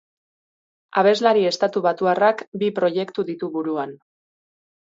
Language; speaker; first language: Basque; native; Basque